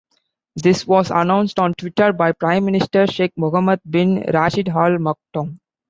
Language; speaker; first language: English; non-native, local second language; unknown